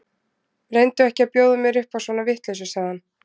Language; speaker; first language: Icelandic; native; Icelandic